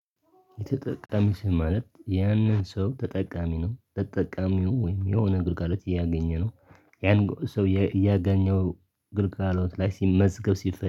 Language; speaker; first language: Amharic; non-native, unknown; Tigrinya